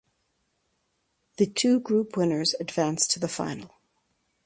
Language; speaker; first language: English; native; English